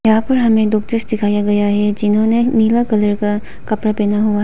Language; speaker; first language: Hindi; non-native, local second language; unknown